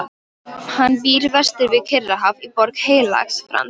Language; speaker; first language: Icelandic; non-native, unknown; Polish